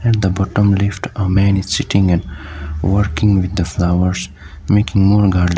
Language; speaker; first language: English; non-native, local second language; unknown